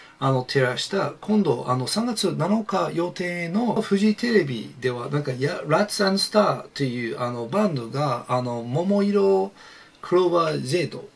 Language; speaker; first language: Japanese; non-native, fluent; English